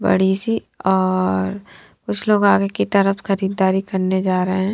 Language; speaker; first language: Hindi; non-native, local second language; Punjabi